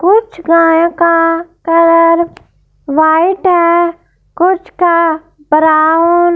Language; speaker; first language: Hindi; non-native, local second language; Punjabi